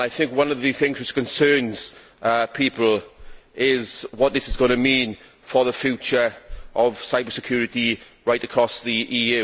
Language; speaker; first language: English; native; English